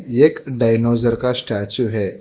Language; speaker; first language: Hindi; non-native, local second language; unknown